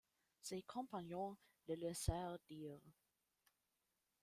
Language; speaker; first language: French; non-native, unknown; German